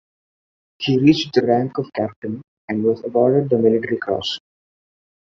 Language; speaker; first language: English; non-native, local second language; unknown